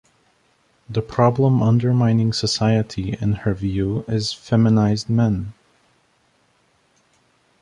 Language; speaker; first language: English; native; English